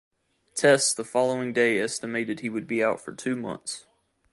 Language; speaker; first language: English; native; English